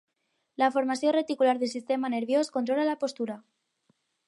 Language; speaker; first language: Catalan; non-native, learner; Spanish